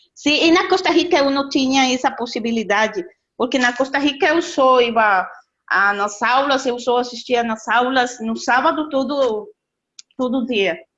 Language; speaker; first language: Portuguese; non-native, learner; Spanish